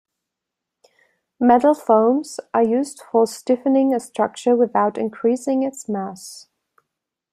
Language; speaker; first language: English; non-native, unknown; German